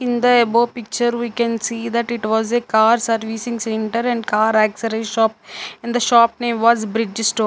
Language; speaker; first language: English; non-native, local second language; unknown